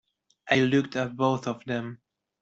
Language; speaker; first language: English; non-native, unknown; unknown